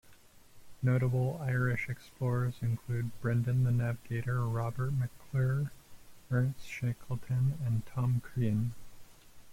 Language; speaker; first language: English; native; English